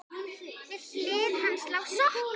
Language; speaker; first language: Icelandic; native; Icelandic